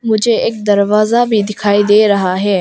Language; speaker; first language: Hindi; non-native, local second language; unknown